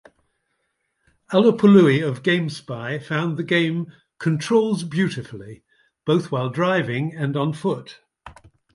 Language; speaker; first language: English; native; English